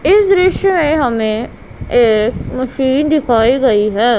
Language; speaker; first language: Hindi; non-native, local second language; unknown